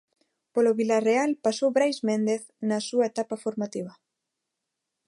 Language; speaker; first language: Galician; non-native, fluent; Spanish